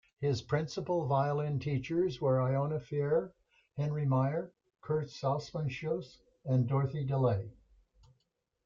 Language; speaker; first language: English; native; English